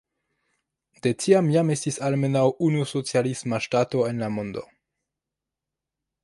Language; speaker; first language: Esperanto; non-native, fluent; French